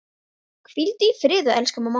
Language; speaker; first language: Icelandic; native; Icelandic